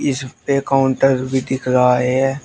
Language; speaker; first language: Hindi; native; Hindi